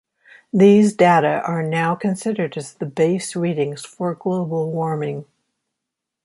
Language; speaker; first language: English; native; English